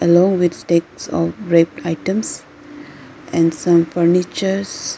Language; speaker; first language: English; non-native, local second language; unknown